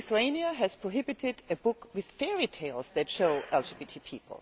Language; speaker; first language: English; non-native, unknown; German